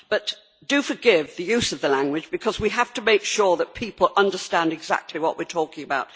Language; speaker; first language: English; native; English